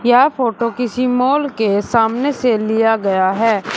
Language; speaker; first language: Hindi; native; Hindi